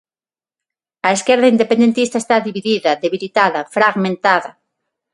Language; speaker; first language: Galician; non-native, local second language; Spanish